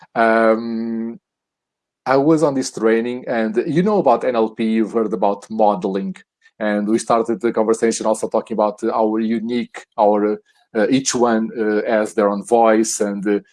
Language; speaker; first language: English; non-native, fluent; Portuguese